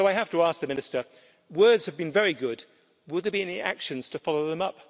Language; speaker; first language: English; native; English